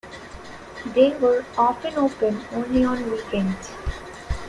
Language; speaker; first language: English; non-native, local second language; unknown